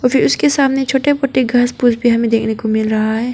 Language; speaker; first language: Hindi; non-native, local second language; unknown